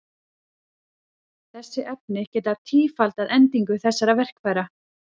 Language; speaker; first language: Icelandic; native; Icelandic